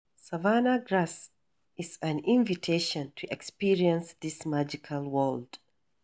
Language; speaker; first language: English; non-native, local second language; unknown